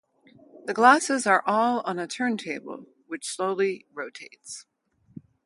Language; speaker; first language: English; native; English